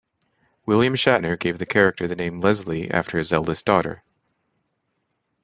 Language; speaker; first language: English; native; English